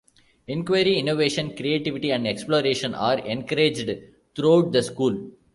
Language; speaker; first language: English; non-native, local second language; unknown